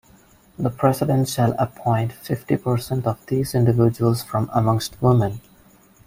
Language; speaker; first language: English; non-native, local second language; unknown